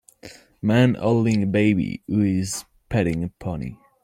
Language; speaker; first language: English; non-native, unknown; French